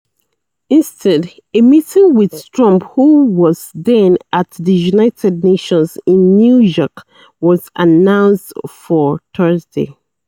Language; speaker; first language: English; non-native, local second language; Yoruba